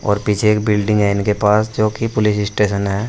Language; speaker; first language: Hindi; native; Hindi